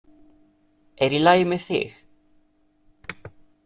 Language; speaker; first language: Icelandic; non-native, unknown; Italian